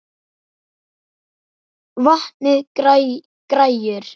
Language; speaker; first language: Icelandic; native; Icelandic